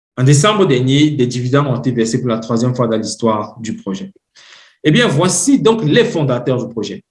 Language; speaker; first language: French; non-native, local second language; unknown